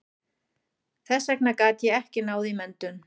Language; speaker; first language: Icelandic; non-native, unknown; German